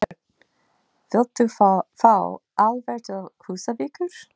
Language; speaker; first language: Icelandic; non-native, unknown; English